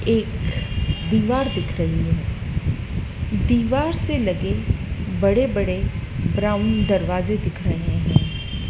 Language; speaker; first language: Hindi; native; Hindi